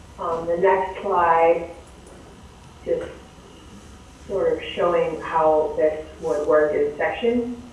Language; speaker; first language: English; native; English